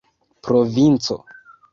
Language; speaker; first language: Esperanto; non-native, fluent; Kinyarwanda